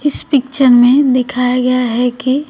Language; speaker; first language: Hindi; native; Hindi